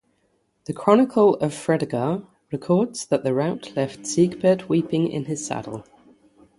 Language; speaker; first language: English; native; English